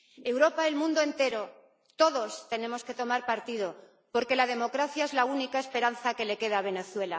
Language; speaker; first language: Spanish; native; Spanish